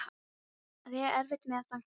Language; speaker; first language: Icelandic; non-native, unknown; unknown